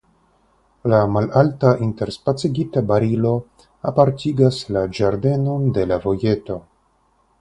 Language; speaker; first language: Esperanto; non-native, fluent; Russian